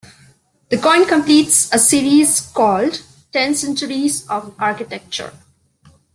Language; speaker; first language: English; non-native, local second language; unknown